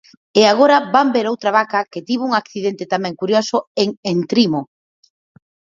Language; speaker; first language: Galician; native; Galician